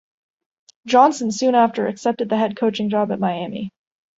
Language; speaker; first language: English; native; English